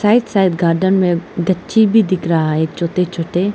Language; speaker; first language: Hindi; non-native, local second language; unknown